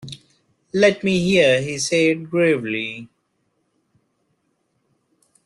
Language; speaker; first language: English; non-native, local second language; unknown